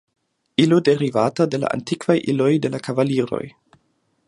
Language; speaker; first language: Esperanto; non-native, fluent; German